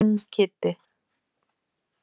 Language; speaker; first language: Icelandic; native; Icelandic